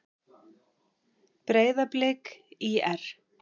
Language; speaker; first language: Icelandic; native; Icelandic